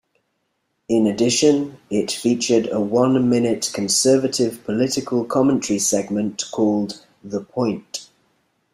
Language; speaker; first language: English; native; English